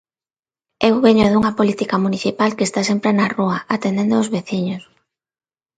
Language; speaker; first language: Galician; non-native, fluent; Spanish